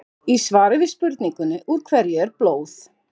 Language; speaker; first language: Icelandic; native; Icelandic